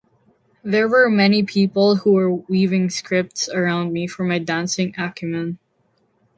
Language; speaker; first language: English; non-native, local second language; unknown